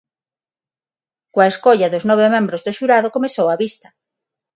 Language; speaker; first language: Galician; non-native, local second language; Spanish